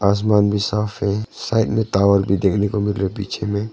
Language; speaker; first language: Hindi; non-native, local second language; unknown